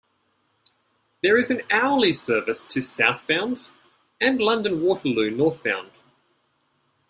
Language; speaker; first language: English; native; English